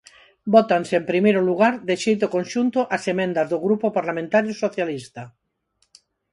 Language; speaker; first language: Galician; non-native, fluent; Spanish